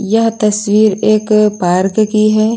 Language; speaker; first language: Hindi; native; Hindi